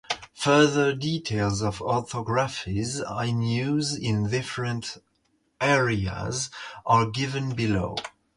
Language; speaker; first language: English; non-native, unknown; French